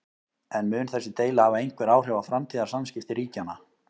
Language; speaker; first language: Icelandic; native; Icelandic